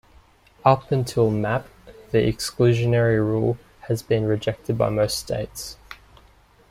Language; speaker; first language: English; native; English